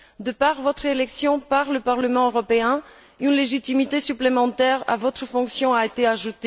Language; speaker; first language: French; non-native, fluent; Bulgarian